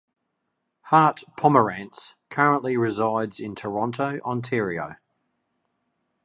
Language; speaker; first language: English; native; English